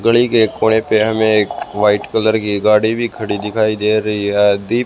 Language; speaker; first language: Hindi; native; Hindi